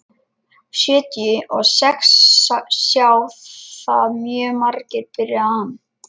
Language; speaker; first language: Icelandic; non-native, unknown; Lithuanian